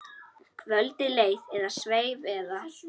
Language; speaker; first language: Icelandic; native; Icelandic